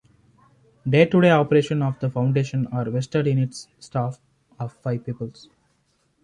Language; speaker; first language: English; non-native, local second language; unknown